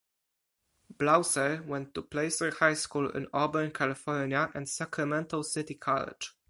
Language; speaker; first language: English; non-native, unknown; Polish